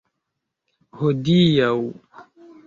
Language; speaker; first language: Esperanto; non-native, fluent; Chinese